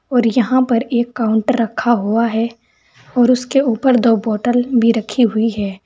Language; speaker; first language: Hindi; native; Hindi